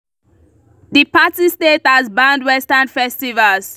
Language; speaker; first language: English; non-native, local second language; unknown